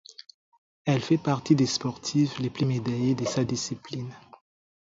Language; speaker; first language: French; non-native, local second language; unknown